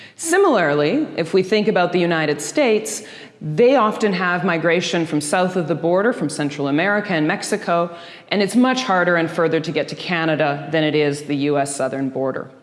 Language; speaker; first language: English; early bilingual, other home language; Dutch